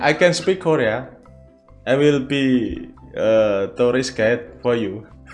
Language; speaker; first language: English; non-native, learner; Indonesian